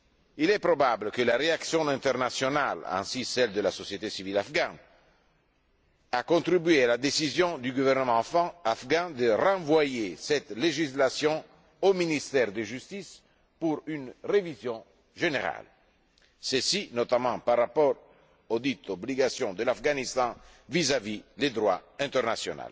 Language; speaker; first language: French; non-native, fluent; Italian